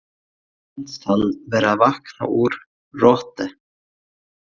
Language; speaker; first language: Icelandic; non-native, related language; Faroese